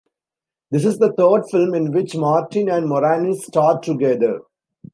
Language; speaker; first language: English; non-native, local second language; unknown